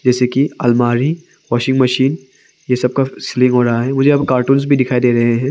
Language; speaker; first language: Hindi; non-native, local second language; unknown